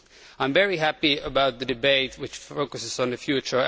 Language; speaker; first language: English; non-native, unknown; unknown